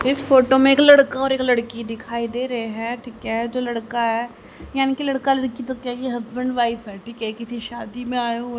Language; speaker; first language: Hindi; native; Hindi